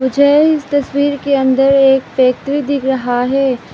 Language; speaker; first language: Hindi; early bilingual, other home language; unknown